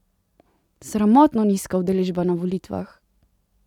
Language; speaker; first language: Slovenian; native; Slovenian